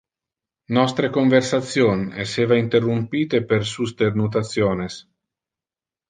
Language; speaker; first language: Interlingua; non-native, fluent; Italian